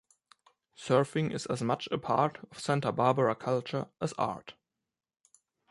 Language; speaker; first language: English; non-native, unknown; German